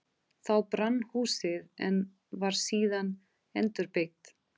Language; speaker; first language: Icelandic; non-native, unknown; Portuguese